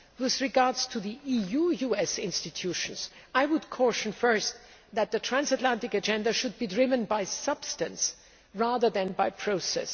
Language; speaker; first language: English; non-native, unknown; German